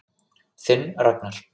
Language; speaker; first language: Icelandic; native; Icelandic